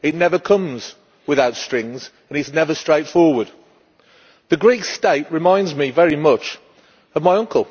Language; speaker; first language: English; native; English